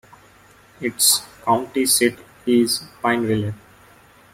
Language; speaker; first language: English; non-native, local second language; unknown